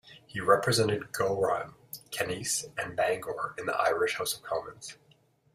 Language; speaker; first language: English; native; English